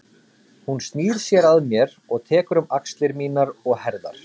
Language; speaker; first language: Icelandic; native; Icelandic